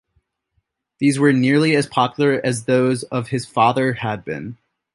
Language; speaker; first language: English; native; English